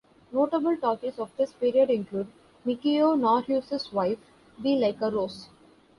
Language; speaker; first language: English; non-native, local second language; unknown